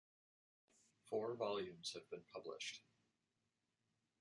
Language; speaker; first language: English; native; English